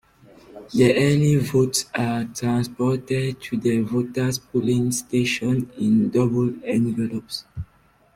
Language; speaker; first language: English; non-native, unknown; French